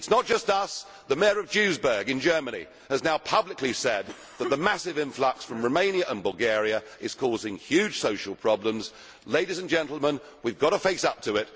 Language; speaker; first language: English; native; English